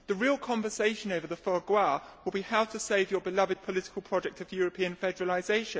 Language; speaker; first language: English; native; English